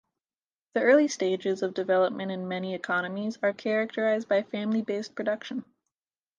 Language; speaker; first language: English; native; English